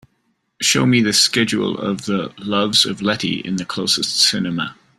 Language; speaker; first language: English; native; English